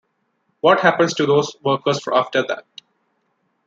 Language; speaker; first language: English; non-native, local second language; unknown